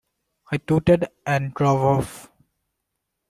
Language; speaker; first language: English; non-native, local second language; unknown